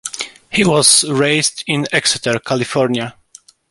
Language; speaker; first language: English; non-native, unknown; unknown